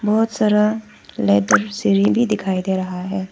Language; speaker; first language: Hindi; non-native, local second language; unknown